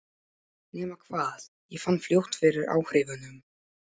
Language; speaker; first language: Icelandic; non-native, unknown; Polish